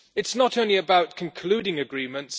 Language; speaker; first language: English; non-native, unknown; German